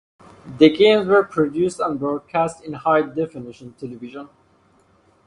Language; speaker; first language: English; non-native, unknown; Persian